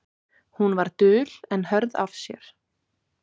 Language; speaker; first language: Icelandic; native; Icelandic